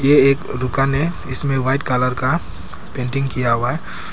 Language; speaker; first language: Hindi; non-native, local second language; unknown